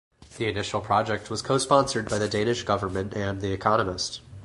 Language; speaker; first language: English; native; English